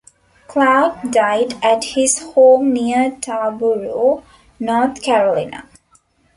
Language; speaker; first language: English; non-native, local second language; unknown